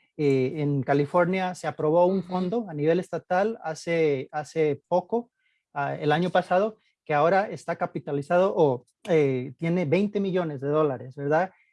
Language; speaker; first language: Spanish; early bilingual, heritage; Spanish